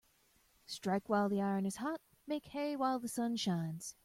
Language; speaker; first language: English; native; English